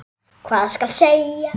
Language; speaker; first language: Icelandic; native; Icelandic